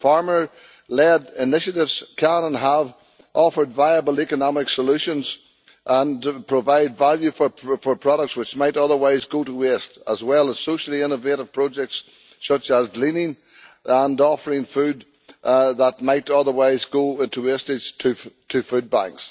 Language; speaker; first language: English; native; English